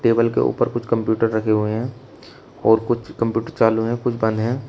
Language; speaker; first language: Hindi; native; Hindi